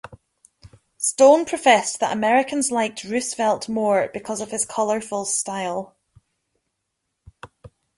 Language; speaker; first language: English; native; English